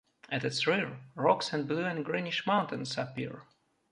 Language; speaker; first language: English; non-native, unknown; Russian